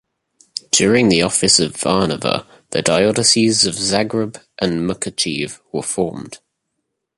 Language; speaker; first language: English; native; English